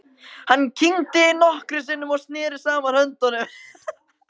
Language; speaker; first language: Icelandic; native; Icelandic